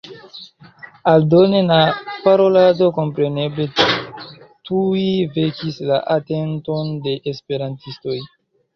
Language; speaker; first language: Esperanto; non-native, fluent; Chinese